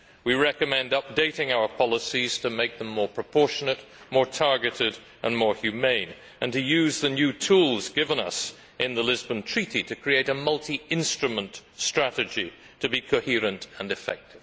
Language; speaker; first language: English; native; English